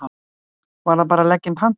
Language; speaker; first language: Icelandic; native; Icelandic